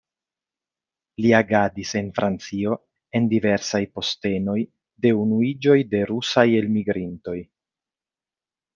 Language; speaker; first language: Esperanto; non-native, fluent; Italian